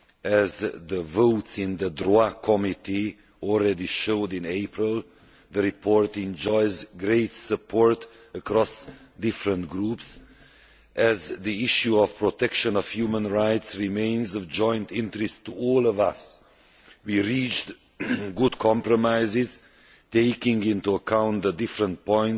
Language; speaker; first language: English; non-native, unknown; Hungarian